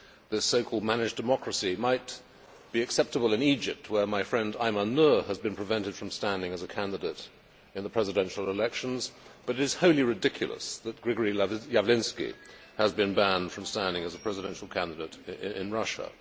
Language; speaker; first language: English; native; English